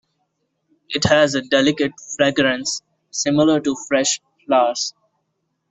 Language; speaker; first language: English; non-native, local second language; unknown